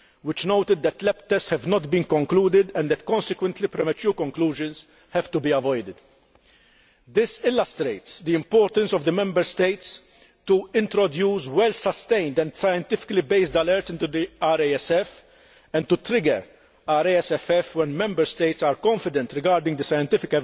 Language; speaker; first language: English; non-native, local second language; Maltese